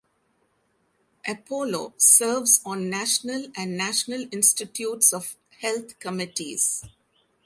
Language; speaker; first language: English; non-native, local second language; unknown